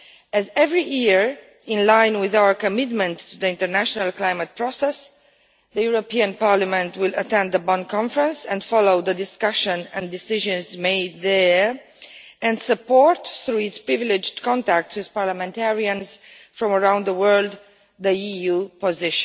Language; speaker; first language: English; non-native, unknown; Romanian